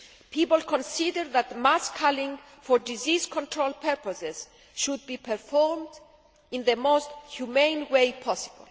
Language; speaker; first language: English; non-native, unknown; Greek